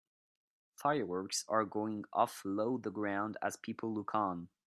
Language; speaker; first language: English; non-native, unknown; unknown